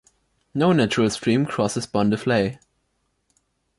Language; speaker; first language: English; non-native, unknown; German